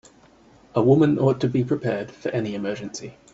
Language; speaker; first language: English; native; English